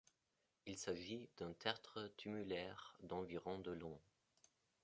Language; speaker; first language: French; non-native, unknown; German